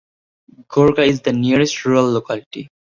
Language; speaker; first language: English; non-native, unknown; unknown